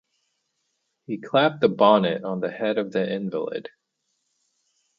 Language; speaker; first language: English; native; English